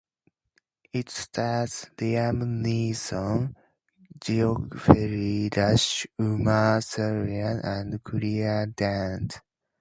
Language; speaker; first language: English; native; English